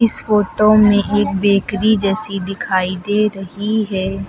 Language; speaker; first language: Hindi; native; Hindi